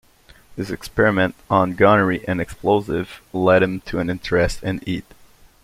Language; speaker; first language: English; non-native, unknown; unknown